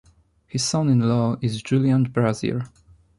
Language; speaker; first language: English; non-native, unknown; Polish